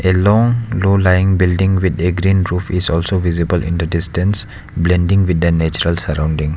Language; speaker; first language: English; non-native, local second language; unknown